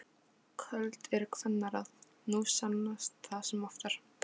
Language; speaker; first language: Icelandic; non-native, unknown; Polish